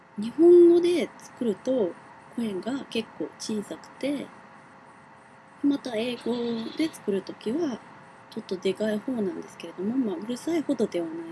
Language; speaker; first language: Japanese; non-native, fluent; English